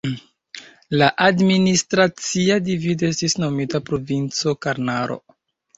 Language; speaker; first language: Esperanto; non-native, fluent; Chinese